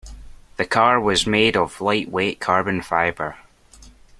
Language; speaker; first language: English; native; English